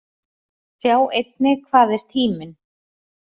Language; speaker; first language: Icelandic; native; Icelandic